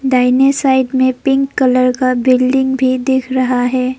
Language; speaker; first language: Hindi; non-native, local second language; Assamese